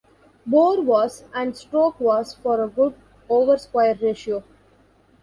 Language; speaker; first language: English; non-native, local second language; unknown